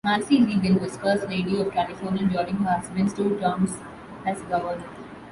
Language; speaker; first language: English; non-native, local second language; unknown